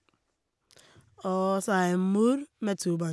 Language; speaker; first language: Norwegian; non-native, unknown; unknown